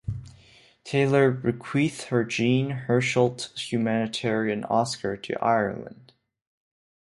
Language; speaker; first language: English; non-native, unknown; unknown